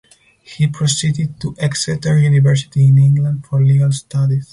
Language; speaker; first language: English; non-native, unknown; Spanish